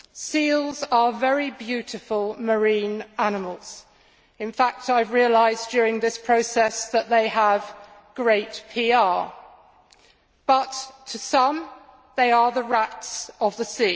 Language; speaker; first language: English; native; English